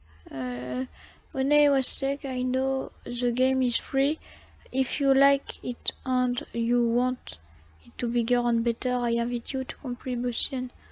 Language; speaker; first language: English; non-native, learner; French